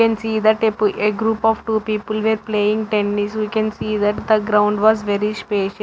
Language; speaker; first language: English; non-native, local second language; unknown